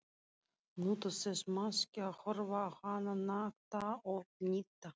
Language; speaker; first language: Icelandic; non-native, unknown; Russian